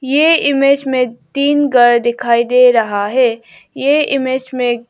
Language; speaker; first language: Hindi; non-native, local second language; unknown